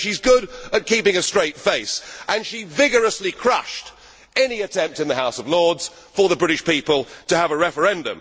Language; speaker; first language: English; native; English